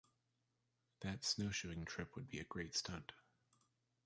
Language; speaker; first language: English; native; English